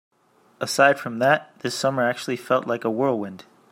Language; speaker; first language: English; native; English